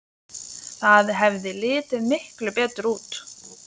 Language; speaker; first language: Icelandic; non-native, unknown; Lithuanian